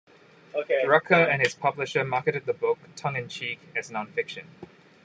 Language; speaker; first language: English; non-native, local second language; Cantonese